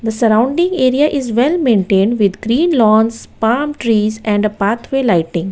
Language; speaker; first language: English; non-native, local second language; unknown